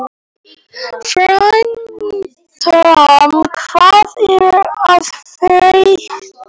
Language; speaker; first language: Icelandic; non-native, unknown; Polish